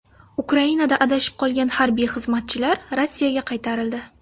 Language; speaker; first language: Uzbek; native; Uzbek